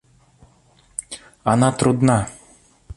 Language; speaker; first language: Russian; native; Russian